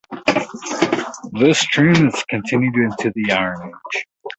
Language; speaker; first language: English; native; English